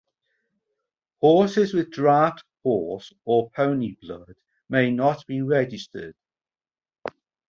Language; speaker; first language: English; native; English